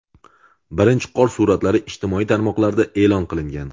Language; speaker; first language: Uzbek; native; Uzbek